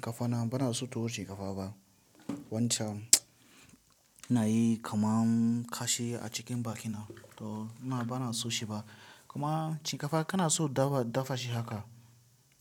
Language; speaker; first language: Hausa; non-native, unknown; Tiv